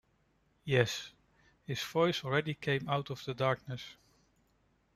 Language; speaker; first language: English; non-native, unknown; Dutch